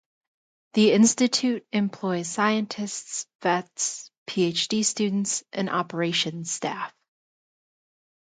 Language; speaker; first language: English; native; English